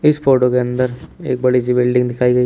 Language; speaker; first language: Hindi; native; Hindi